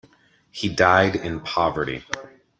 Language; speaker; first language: English; native; English